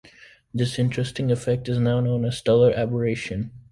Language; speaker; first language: English; native; English